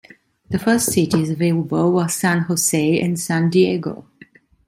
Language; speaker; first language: English; non-native, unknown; Italian